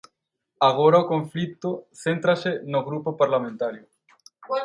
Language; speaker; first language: Galician; native; Galician